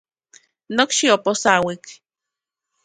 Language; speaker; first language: Central Puebla Nahuatl; native; Central Puebla Nahuatl